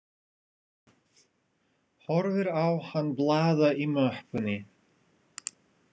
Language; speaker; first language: Icelandic; non-native, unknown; Russian